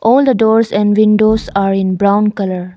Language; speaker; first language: English; non-native, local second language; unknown